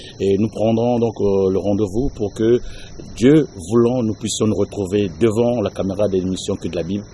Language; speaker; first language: French; non-native, local second language; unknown